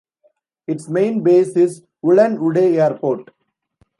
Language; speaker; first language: English; non-native, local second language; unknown